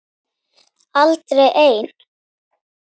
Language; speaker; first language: Icelandic; native; Icelandic